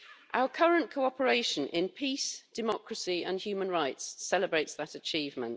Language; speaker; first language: English; native; English